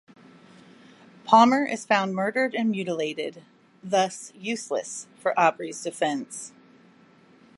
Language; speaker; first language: English; native; English